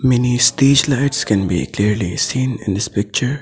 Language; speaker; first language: English; non-native, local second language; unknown